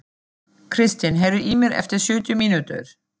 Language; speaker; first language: Icelandic; non-native, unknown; German